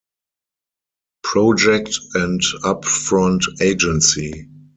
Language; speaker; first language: English; non-native, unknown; German